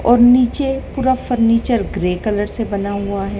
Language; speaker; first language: Hindi; native; Hindi